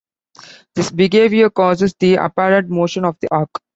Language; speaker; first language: English; non-native, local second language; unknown